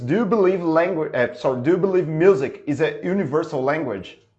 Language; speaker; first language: English; non-native, fluent; Portuguese